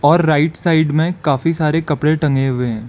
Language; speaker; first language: Hindi; non-native, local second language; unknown